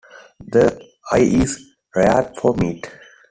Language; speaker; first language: English; non-native, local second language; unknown